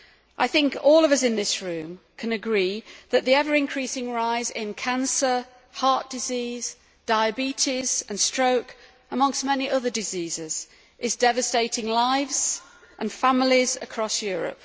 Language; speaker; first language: English; native; English